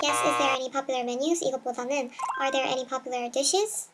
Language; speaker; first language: English; non-native, learner; Korean